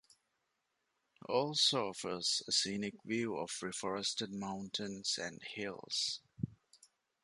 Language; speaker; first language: English; non-native, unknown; Divehi